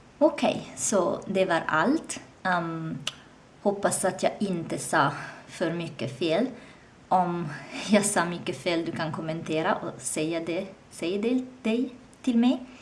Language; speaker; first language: Swedish; non-native, learner; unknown